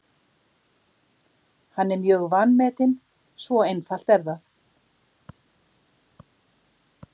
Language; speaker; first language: Icelandic; native; Icelandic